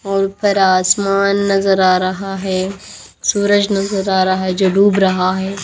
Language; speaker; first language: Hindi; native; Hindi